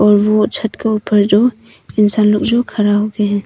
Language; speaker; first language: Hindi; non-native, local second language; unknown